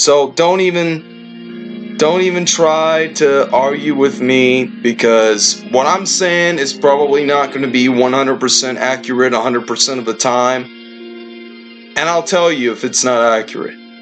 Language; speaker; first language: English; native; English